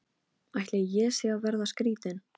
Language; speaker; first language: Icelandic; non-native, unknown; Polish